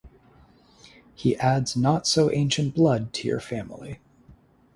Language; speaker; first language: English; native; English